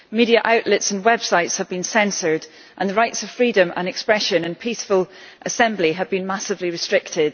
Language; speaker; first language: English; native; English